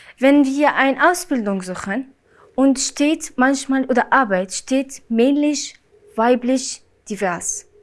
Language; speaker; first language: German; non-native, learner; Arabic